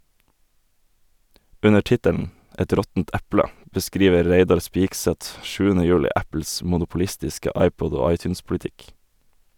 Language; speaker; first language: Norwegian; native; Norwegian